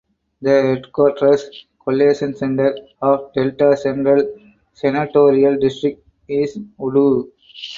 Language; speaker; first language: English; non-native, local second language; Tamil